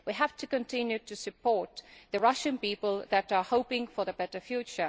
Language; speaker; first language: English; non-native, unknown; Estonian